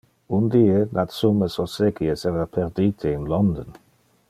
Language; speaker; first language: Interlingua; non-native, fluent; Dutch